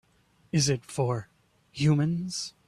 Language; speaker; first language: English; native; English